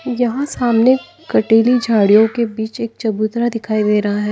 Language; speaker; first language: Hindi; native; Hindi